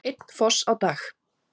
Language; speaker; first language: Icelandic; native; Icelandic